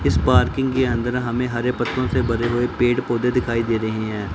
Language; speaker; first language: Hindi; non-native, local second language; Punjabi